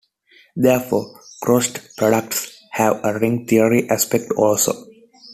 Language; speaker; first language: English; non-native, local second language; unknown